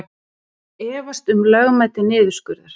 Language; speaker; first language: Icelandic; native; Icelandic